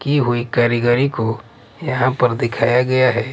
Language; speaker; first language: Hindi; non-native, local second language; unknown